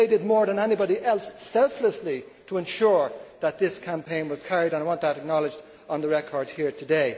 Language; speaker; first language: English; native; English